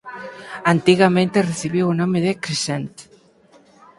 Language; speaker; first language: Galician; native; Galician